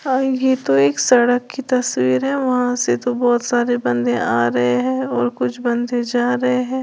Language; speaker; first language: Hindi; native; Hindi